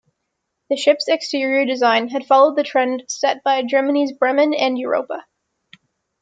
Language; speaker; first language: English; native; English